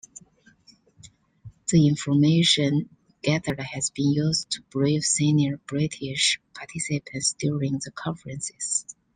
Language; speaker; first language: English; non-native, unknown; Chinese